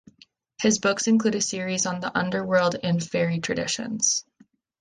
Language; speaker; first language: English; native; English